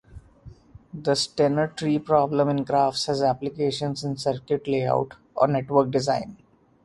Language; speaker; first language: English; non-native, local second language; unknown